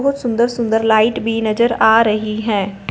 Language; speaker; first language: Hindi; non-native, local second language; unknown